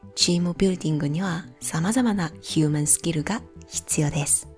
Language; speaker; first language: Japanese; non-native, fluent; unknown